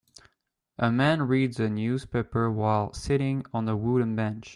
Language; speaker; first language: English; native; English